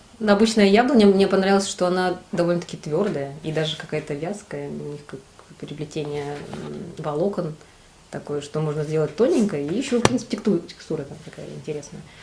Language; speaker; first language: Russian; native; Russian